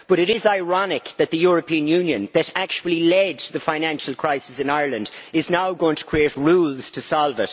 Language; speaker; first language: English; native; English